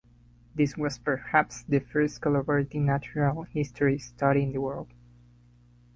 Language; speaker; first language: English; non-native, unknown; Spanish